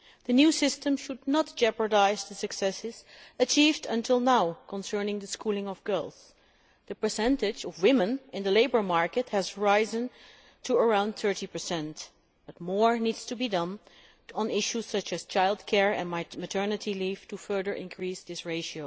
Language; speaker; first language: English; non-native, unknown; Dutch